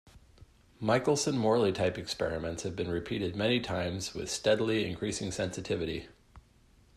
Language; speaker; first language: English; native; English